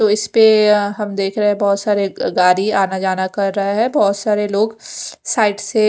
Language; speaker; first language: Hindi; non-native, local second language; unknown